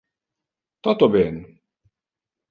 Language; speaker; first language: Interlingua; non-native, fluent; Italian